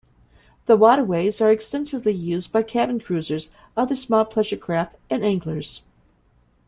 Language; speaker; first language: English; native; English